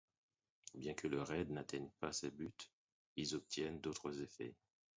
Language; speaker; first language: French; non-native, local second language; Haitian Creole